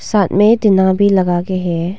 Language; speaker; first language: Hindi; non-native, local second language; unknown